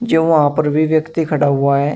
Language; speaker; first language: Hindi; native; Hindi